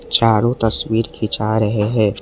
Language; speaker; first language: Hindi; non-native, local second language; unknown